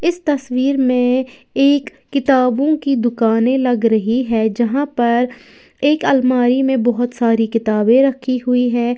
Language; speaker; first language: Hindi; native; Hindi